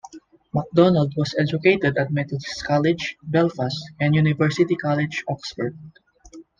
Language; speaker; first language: English; non-native, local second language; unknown